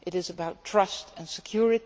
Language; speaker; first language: English; non-native, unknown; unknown